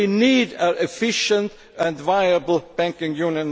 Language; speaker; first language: English; non-native, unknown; German